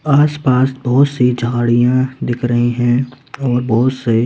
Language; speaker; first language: Hindi; native; Hindi